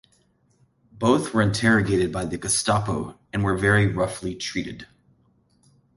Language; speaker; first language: English; native; English